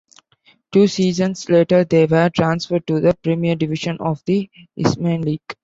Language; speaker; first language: English; non-native, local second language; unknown